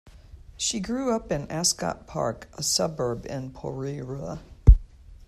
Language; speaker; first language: English; native; English